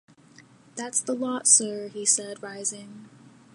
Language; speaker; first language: English; native; English